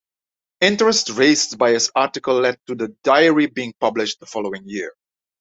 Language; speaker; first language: English; non-native, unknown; Dutch